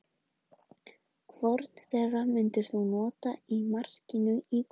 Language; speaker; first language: Icelandic; native; Icelandic